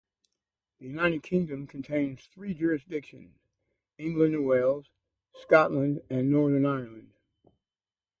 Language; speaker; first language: English; native; English